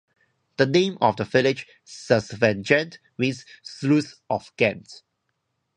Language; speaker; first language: English; non-native, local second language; Cantonese